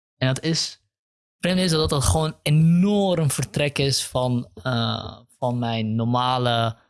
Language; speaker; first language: Dutch; early bilingual, other home language; Kurdish